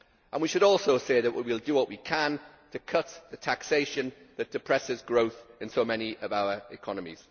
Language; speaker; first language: English; native; English